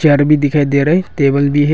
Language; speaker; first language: Hindi; non-native, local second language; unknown